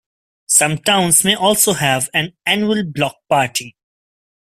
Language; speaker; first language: English; non-native, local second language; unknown